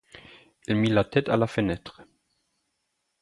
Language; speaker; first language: French; non-native, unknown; German